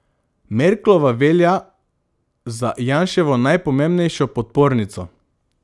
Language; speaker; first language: Slovenian; non-native, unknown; Macedonian